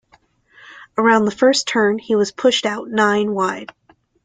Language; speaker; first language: English; native; English